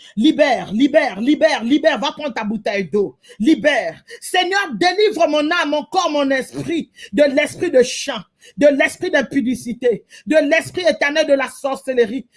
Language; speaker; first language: French; non-native, local second language; Lingala